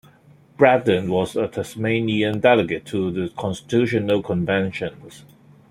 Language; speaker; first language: English; non-native, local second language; Cantonese